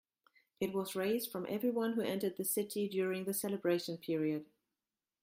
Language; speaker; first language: English; non-native, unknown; German